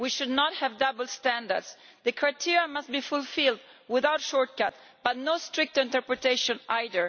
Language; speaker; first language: English; non-native, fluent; Italian